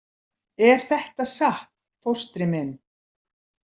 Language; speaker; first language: Icelandic; native; Icelandic